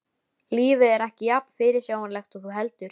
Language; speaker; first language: Icelandic; native; Icelandic